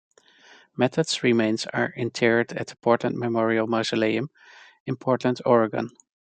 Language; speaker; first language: English; non-native, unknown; Dutch